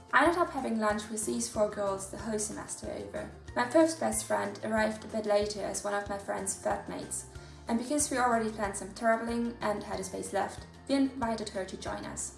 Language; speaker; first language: English; non-native, fluent; German